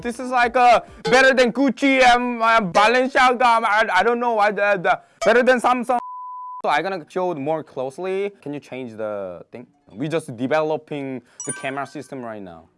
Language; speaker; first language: English; non-native, learner; Korean